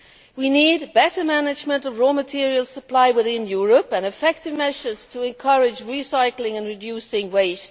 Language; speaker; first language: English; non-native, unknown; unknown